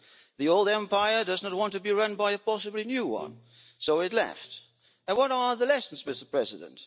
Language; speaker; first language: English; non-native, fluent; Dutch